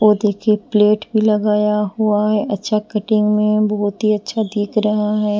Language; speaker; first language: Hindi; non-native, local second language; Bhojpuri